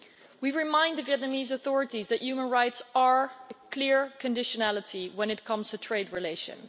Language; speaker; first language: English; non-native, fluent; Dutch